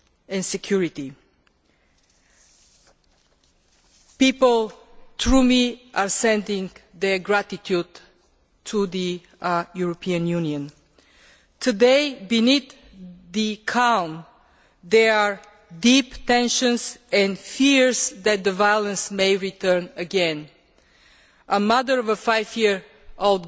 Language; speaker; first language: English; non-native, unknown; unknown